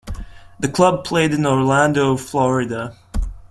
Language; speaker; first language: English; non-native, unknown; Latvian